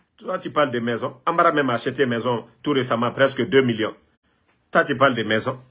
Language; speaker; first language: French; non-native, local second language; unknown